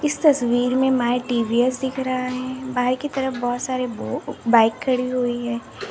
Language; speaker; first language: Hindi; native; Hindi